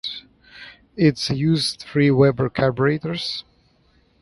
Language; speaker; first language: English; native; English